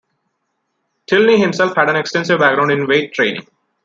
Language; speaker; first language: English; non-native, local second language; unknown